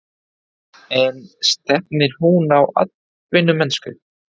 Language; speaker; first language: Icelandic; non-native, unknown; Spanish